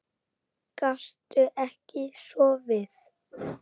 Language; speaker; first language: Icelandic; native; Icelandic